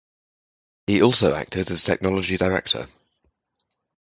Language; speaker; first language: English; native; English